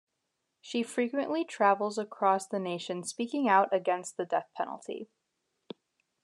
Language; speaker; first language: English; native; English